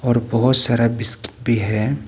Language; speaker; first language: Hindi; non-native, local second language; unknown